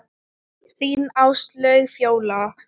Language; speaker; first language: Icelandic; non-native, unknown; Thai